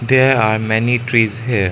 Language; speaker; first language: English; non-native, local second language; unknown